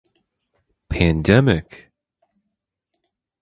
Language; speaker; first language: English; native; English